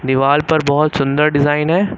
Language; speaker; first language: Hindi; native; Hindi